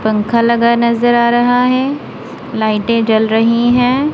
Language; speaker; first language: Hindi; non-native, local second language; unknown